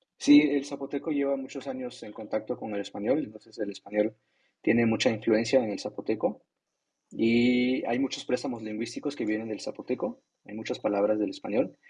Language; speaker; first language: Spanish; non-native, local second language; Zapotec